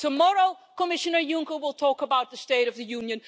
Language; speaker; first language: English; non-native, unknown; Dutch